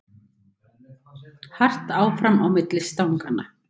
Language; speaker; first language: Icelandic; native; Icelandic